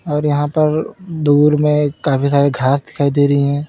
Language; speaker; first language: Hindi; native; Hindi